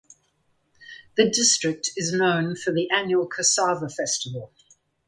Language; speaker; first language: English; native; English